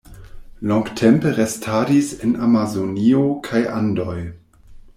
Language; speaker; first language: Esperanto; non-native, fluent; German